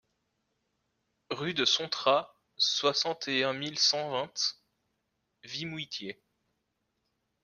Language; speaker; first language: French; native; French